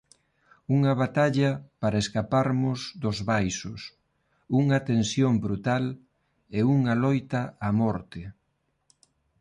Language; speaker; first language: Galician; non-native, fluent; Spanish